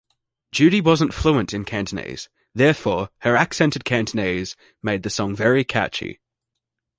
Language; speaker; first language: English; native; English